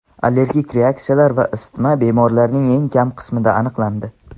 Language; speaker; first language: Uzbek; non-native, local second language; Tajik